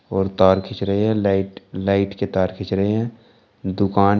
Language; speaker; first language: Hindi; native; Hindi